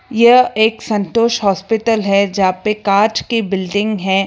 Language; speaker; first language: Hindi; non-native, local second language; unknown